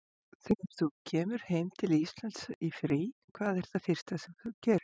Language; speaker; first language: Icelandic; native; Icelandic